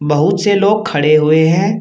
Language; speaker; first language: Hindi; native; Hindi